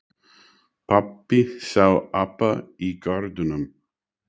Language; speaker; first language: Icelandic; non-native, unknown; English